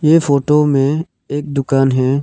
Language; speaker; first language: Hindi; non-native, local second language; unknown